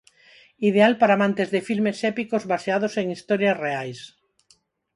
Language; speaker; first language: Galician; non-native, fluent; Spanish